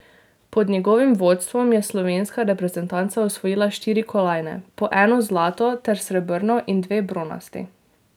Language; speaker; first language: Slovenian; native; Slovenian